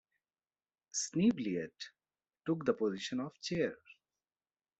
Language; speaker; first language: English; non-native, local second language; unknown